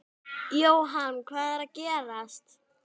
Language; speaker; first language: Icelandic; native; Icelandic